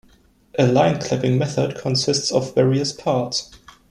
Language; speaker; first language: English; non-native, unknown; German